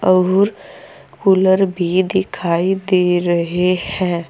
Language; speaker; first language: Hindi; native; Hindi